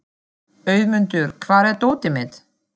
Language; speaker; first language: Icelandic; non-native, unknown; German